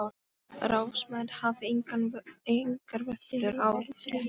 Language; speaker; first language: Icelandic; non-native, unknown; Polish